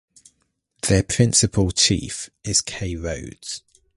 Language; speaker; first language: English; native; English